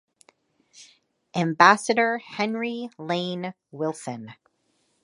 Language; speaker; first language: English; native; English